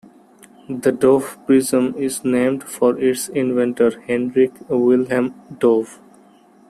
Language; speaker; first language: English; non-native, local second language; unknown